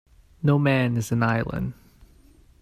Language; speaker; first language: English; non-native, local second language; Cantonese